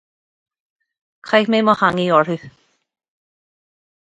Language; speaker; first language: Irish; native; Irish